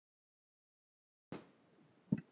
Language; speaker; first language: Icelandic; native; Icelandic